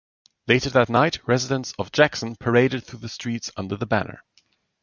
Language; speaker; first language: English; non-native, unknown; German